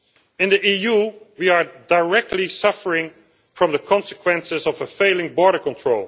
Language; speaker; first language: English; non-native, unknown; Dutch